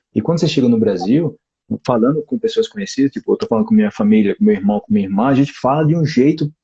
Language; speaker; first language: Portuguese; native; Portuguese